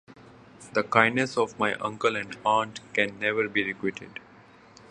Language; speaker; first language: English; non-native, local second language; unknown